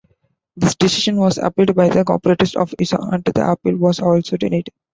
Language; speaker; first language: English; non-native, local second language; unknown